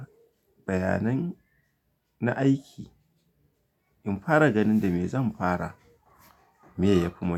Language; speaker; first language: Hausa; native; Hausa